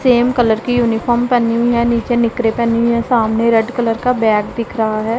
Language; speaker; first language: Hindi; non-native, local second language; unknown